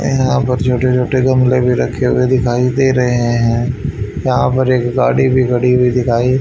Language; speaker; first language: Hindi; native; Hindi